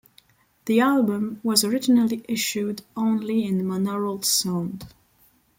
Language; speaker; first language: English; non-native, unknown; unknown